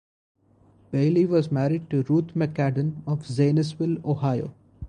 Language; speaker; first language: English; non-native, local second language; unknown